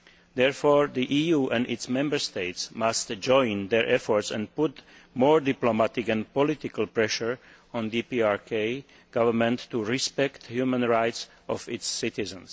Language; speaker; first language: English; non-native, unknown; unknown